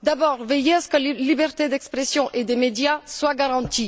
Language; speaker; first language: French; non-native, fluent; Bulgarian